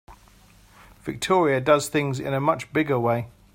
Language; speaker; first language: English; native; English